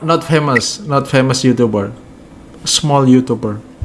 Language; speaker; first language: English; non-native, learner; Indonesian